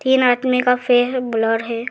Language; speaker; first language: Hindi; non-native, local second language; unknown